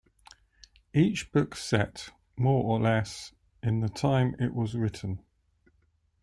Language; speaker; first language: English; native; English